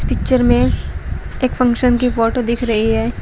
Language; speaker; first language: Hindi; native; Hindi